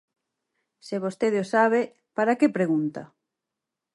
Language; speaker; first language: Galician; native; Galician